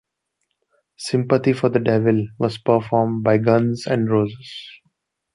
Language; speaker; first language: English; non-native, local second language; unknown